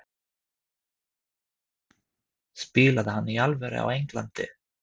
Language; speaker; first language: Icelandic; non-native, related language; Swedish